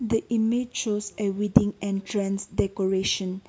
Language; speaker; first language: English; non-native, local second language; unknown